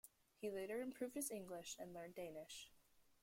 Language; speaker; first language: English; native; English